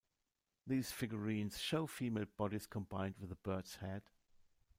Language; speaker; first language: English; non-native, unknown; German